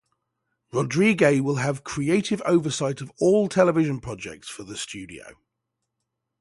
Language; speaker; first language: English; native; English